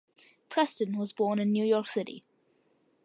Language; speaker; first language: English; early bilingual, other home language; Malayalam